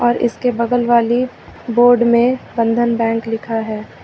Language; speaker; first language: Hindi; native; Hindi